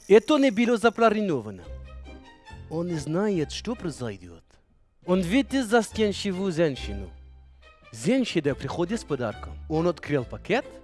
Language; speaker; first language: Russian; non-native, learner; French